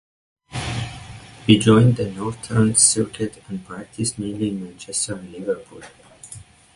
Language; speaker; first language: English; non-native, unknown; Persian